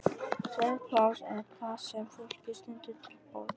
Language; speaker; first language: Icelandic; non-native, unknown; Vietnamese